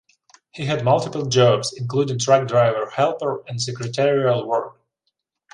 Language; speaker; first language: English; non-native, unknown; Ukrainian